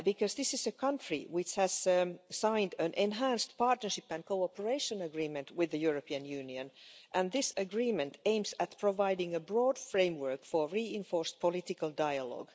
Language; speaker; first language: English; non-native, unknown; Finnish